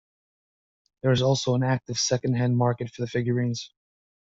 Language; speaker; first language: English; native; English